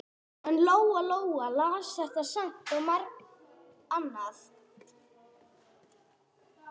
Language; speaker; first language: Icelandic; non-native, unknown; English